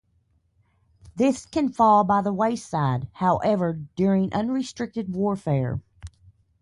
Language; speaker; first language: English; native; English